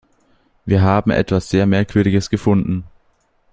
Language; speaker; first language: German; native; German